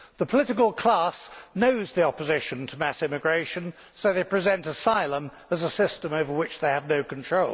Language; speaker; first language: English; native; English